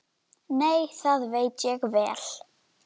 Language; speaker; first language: Icelandic; native; Icelandic